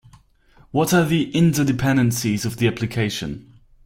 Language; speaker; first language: English; non-native, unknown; German